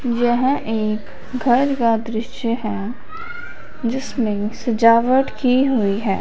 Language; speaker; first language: Hindi; non-native, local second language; Punjabi